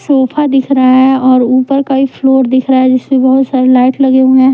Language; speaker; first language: Hindi; non-native, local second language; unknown